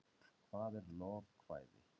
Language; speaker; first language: Icelandic; native; Icelandic